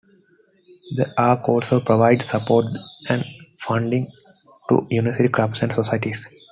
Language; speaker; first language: English; non-native, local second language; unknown